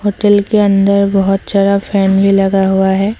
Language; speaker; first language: Hindi; non-native, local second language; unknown